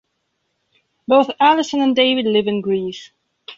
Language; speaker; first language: English; non-native, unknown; Belarusian